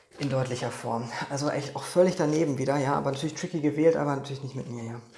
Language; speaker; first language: German; non-native, fluent; Polish